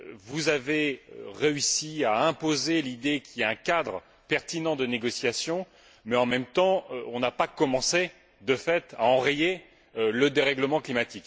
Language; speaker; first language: French; native; French